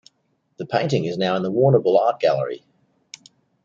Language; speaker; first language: English; native; English